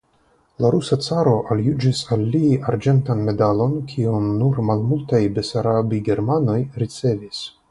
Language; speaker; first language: Esperanto; non-native, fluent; Russian